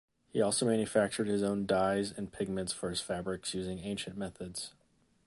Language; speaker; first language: English; native; English